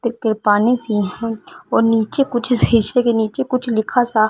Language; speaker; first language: Hindi; non-native, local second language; Punjabi